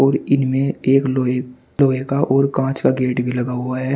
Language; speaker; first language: Hindi; native; Hindi